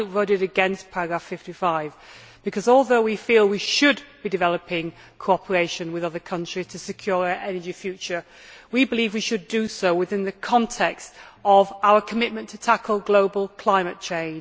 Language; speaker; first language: English; native; English